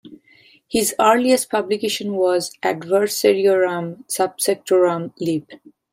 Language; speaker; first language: English; non-native, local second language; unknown